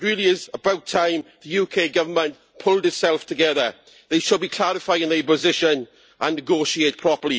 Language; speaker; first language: English; native; English